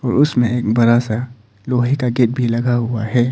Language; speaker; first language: Hindi; non-native, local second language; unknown